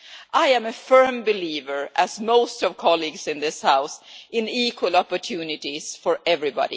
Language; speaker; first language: English; non-native, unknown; Swedish